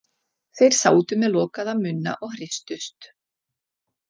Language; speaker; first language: Icelandic; non-native, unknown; Czech